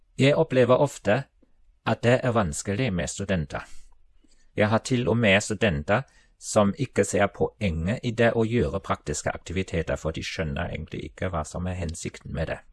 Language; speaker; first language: Norwegian; non-native, related language; German